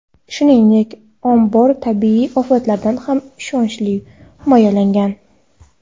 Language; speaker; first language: Uzbek; non-native, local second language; Kara-Kalpak